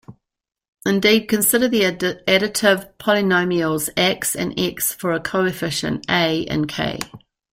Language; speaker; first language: English; native; English